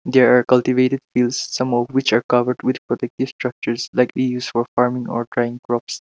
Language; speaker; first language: English; non-native, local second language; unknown